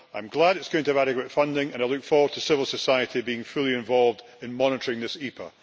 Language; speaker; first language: English; native; English